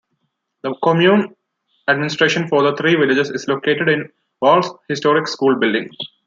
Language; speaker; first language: English; non-native, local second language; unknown